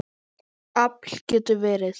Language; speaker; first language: Icelandic; native; Icelandic